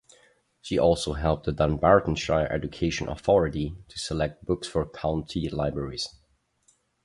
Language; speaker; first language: English; non-native, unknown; German